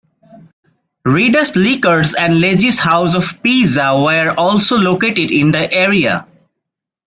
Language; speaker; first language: English; non-native, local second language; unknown